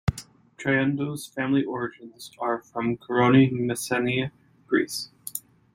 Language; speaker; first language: English; native; English